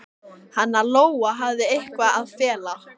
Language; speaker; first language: Icelandic; native; Icelandic